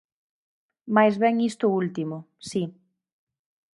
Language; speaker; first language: Galician; native; Galician